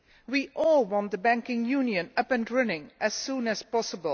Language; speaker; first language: English; non-native, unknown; Dutch